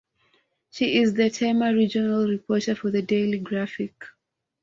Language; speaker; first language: English; non-native, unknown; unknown